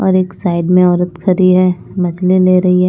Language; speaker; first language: Hindi; non-native, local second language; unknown